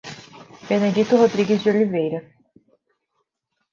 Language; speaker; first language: Portuguese; native; Portuguese